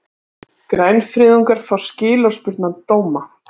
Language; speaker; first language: Icelandic; native; Icelandic